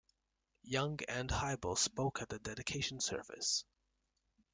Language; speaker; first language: English; native; English